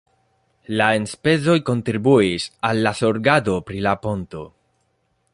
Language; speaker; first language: Esperanto; non-native, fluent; Spanish